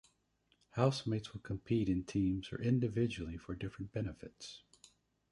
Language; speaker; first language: English; native; English